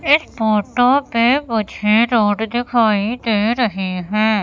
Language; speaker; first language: Hindi; native; Hindi